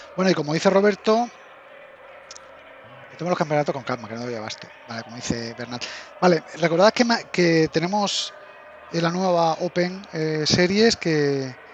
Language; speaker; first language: Spanish; native; Spanish